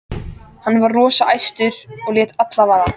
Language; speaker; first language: Icelandic; native; Icelandic